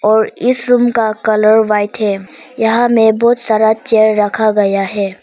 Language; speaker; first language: Hindi; non-native, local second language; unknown